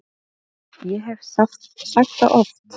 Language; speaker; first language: Icelandic; native; Icelandic